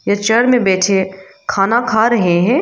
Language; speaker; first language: Hindi; non-native, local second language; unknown